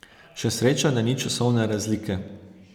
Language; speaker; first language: Slovenian; native; Slovenian